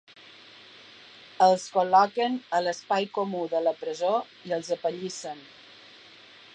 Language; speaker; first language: Catalan; native; Catalan